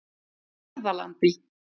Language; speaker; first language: Icelandic; native; Icelandic